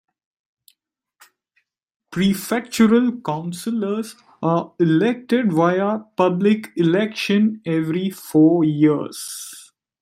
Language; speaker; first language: English; non-native, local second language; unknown